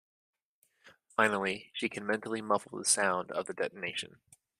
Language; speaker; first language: English; native; English